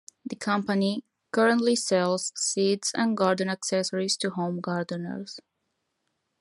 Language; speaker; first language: English; non-native, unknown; Spanish